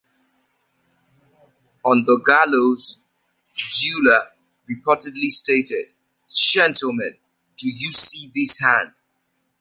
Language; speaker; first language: English; native; English